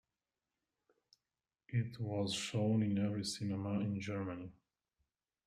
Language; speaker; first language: English; native; English